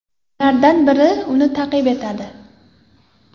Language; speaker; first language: Uzbek; non-native, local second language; Kara-Kalpak